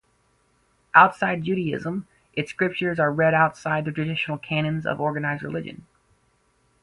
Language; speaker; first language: English; native; English